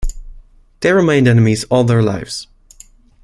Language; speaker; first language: English; non-native, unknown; German